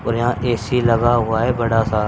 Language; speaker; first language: Hindi; native; Hindi